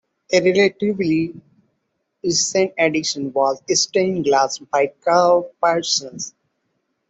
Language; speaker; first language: English; non-native, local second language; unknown